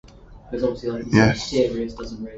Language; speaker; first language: English; native; English